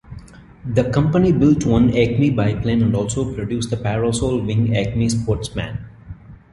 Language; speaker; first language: English; non-native, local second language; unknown